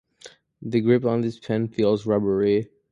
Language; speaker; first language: English; native; English